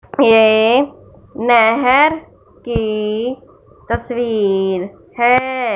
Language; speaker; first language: Hindi; non-native, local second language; Punjabi